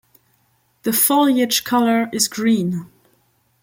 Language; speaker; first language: English; non-native, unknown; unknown